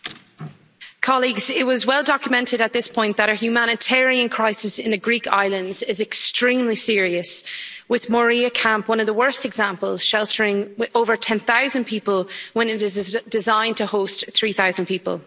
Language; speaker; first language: English; native; English